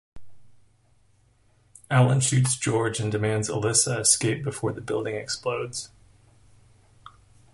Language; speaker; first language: English; native; English